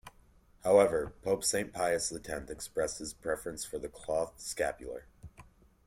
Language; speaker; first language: English; native; English